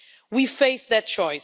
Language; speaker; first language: English; non-native, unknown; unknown